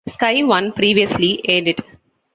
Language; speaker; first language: English; non-native, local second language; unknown